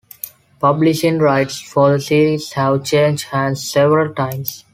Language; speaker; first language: English; non-native, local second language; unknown